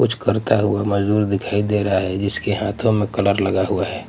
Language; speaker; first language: Hindi; non-native, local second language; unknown